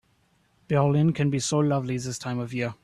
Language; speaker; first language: English; native; English